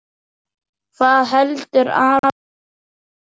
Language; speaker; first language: Icelandic; native; Icelandic